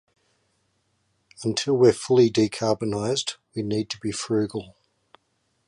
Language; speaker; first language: English; native; English